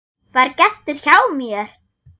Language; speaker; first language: Icelandic; non-native, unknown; German